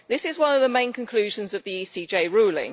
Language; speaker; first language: English; native; English